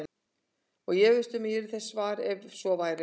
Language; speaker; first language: Icelandic; native; Icelandic